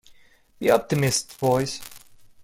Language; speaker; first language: English; non-native, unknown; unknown